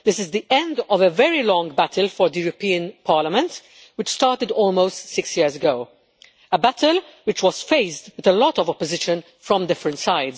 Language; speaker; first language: English; non-native, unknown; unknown